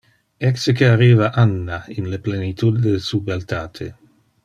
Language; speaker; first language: Interlingua; non-native, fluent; Dutch